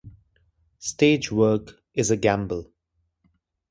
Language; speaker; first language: English; non-native, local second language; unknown